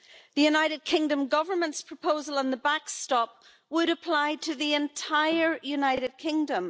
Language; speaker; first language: English; native; English